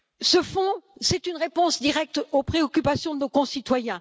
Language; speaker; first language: French; native; French